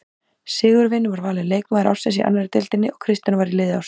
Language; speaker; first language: Icelandic; native; Icelandic